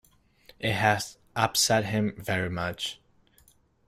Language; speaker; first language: English; non-native, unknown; Chinese